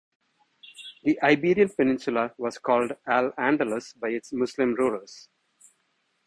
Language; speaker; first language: English; non-native, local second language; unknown